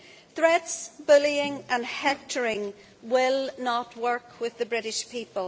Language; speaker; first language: English; native; English